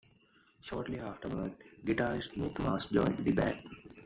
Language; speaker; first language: English; non-native, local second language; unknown